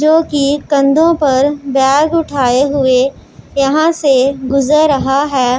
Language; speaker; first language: Hindi; non-native, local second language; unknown